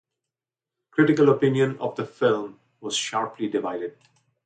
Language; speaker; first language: English; non-native, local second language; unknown